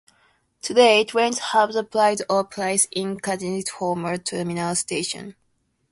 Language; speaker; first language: English; non-native, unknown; Japanese